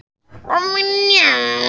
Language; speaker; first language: Icelandic; native; Icelandic